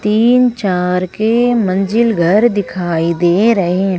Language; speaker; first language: Hindi; native; Hindi